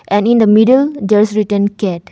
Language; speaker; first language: English; non-native, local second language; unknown